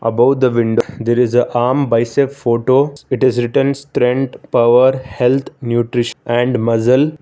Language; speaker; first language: English; non-native, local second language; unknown